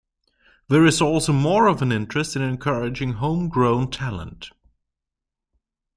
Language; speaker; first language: English; non-native, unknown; German